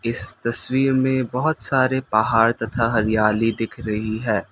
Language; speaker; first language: Hindi; non-native, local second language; Assamese